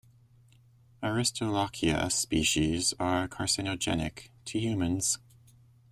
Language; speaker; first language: English; native; English